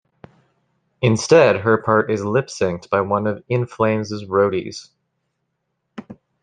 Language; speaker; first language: English; native; English